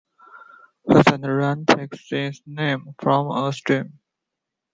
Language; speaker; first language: English; non-native, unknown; Chinese